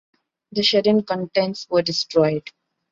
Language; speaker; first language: English; non-native, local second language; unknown